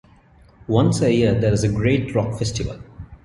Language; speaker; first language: English; non-native, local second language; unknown